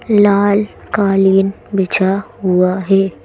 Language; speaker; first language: Hindi; native; Hindi